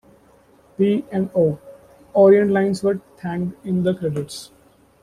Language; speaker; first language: English; non-native, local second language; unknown